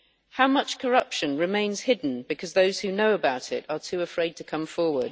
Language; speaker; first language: English; native; English